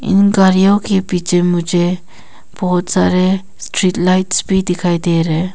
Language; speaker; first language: Hindi; non-native, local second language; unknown